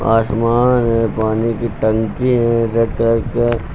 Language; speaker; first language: Hindi; native; Hindi